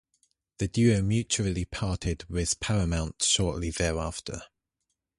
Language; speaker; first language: English; native; English